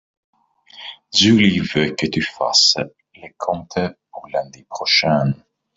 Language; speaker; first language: French; non-native, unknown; English